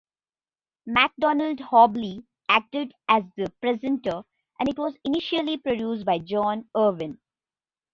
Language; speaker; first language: English; non-native, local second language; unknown